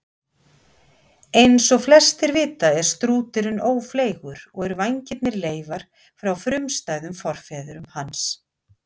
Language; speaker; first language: Icelandic; native; Icelandic